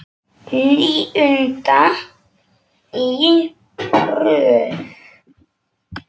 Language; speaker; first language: Icelandic; non-native, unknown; Polish